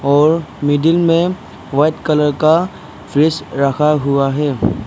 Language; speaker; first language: Hindi; non-native, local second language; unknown